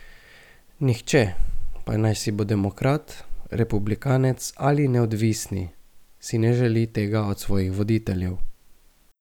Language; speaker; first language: Slovenian; native; Slovenian